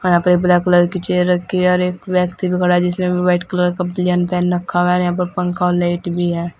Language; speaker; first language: Hindi; native; Hindi